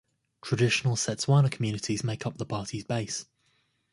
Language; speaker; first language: English; native; English